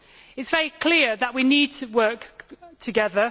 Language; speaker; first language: English; native; English